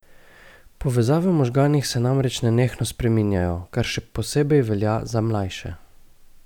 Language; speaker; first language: Slovenian; native; Slovenian